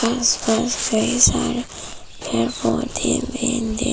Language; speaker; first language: Hindi; early bilingual, other home language; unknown